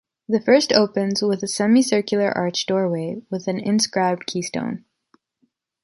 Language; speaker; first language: English; native; English